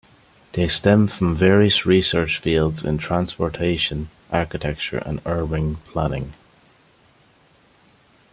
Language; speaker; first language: English; native; English